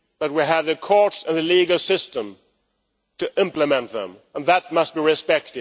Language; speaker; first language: English; non-native, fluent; Swedish